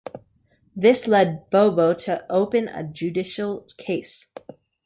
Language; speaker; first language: English; native; English